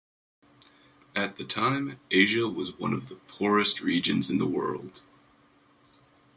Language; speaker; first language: English; native; English